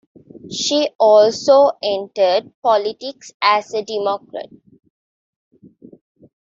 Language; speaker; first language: English; non-native, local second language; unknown